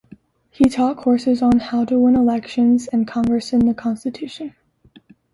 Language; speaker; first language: English; native; English